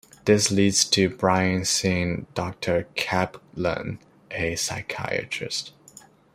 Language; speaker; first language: English; non-native, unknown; Chinese